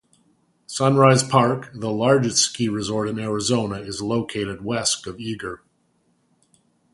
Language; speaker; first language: English; native; English